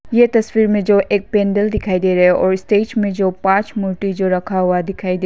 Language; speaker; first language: Hindi; non-native, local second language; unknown